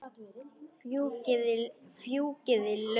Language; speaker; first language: Icelandic; non-native, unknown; Polish